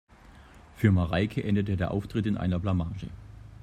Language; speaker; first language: German; native; German